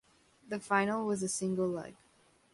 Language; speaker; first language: English; native; English